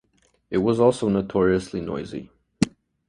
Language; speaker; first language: English; native; English